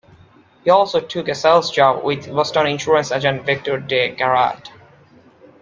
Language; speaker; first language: English; non-native, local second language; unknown